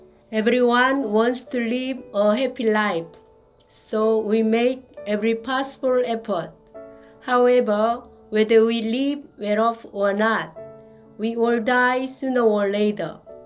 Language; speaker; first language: English; non-native, learner; Korean